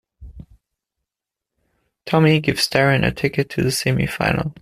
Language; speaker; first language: English; non-native, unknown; German